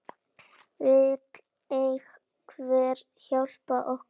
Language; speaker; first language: Icelandic; native; Icelandic